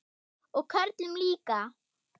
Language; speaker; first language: Icelandic; non-native, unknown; German